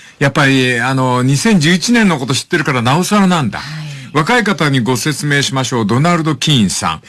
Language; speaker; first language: Japanese; native; Japanese